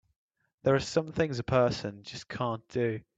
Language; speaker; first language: English; native; English